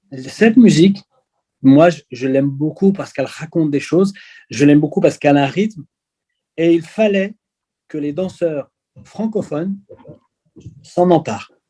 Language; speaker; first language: French; early bilingual, other home language; Arabic